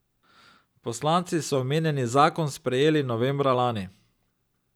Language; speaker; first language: Slovenian; native; Slovenian